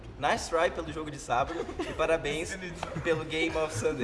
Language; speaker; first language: Portuguese; native; Portuguese